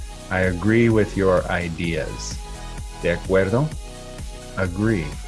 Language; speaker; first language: English; native; English